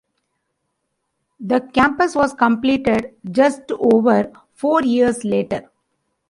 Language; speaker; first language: English; non-native, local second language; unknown